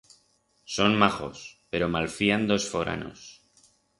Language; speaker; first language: Aragonese; non-native, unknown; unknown